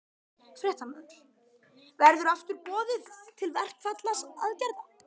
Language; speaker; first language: Icelandic; native; Icelandic